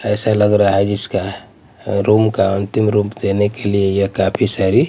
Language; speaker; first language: Hindi; non-native, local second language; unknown